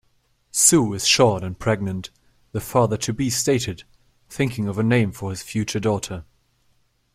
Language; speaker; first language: English; non-native, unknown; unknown